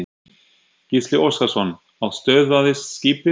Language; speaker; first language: Icelandic; non-native, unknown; German